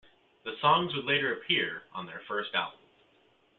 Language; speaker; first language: English; native; English